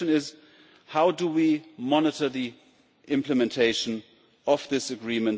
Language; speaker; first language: English; non-native, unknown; German